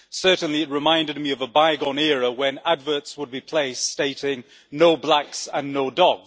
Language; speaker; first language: English; native; English